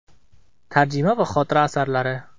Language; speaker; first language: Uzbek; non-native, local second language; Kara-Kalpak